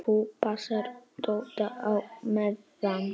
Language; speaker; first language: Icelandic; non-native, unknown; Polish